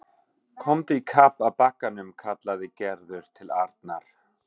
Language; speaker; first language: Icelandic; non-native, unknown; German